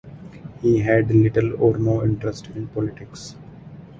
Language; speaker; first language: English; non-native, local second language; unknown